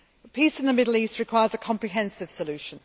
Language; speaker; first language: English; native; English